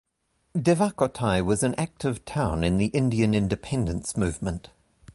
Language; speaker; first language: English; native; English